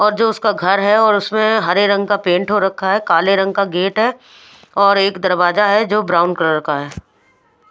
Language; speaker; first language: Hindi; non-native, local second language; Punjabi